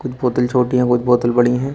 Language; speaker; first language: Hindi; native; Hindi